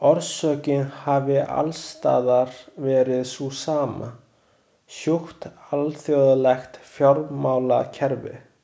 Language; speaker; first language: Icelandic; non-native, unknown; Chinese